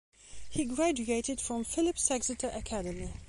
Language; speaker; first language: English; non-native, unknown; Belarusian